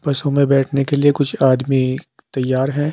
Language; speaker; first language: Hindi; native; Hindi